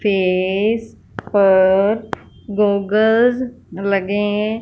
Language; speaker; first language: Hindi; non-native, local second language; Punjabi